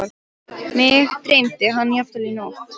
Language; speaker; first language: Icelandic; non-native, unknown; Polish